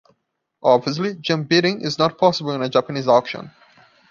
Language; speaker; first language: English; non-native, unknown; Portuguese